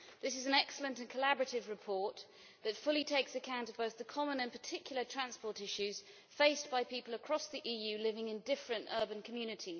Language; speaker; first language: English; native; English